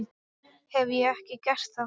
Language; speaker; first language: Icelandic; non-native, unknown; English